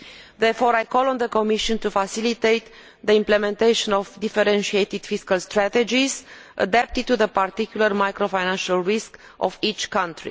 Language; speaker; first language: English; non-native, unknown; Romanian